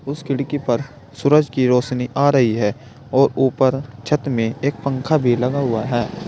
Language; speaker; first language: Hindi; native; Hindi